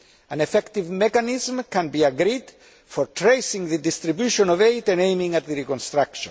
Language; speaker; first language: English; non-native, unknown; Greek